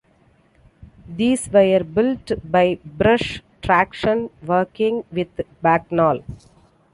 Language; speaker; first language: English; non-native, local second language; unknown